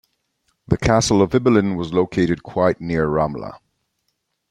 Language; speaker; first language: English; native; English